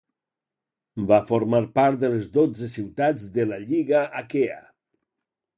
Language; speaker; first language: Catalan; native; Catalan